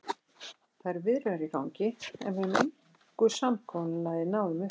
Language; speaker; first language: Icelandic; native; Icelandic